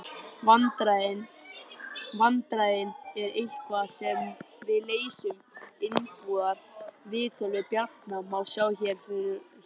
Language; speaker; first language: Icelandic; native; Icelandic